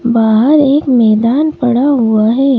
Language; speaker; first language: Hindi; native; Hindi